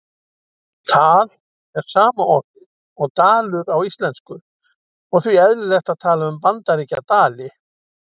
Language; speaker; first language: Icelandic; native; Icelandic